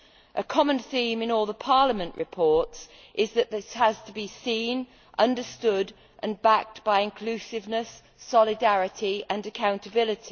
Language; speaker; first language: English; native; English